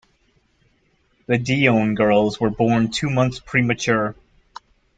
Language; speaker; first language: English; native; English